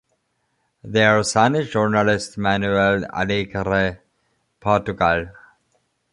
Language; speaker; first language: English; non-native, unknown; German